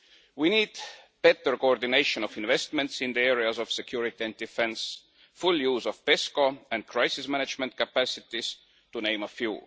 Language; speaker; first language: English; non-native, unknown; Estonian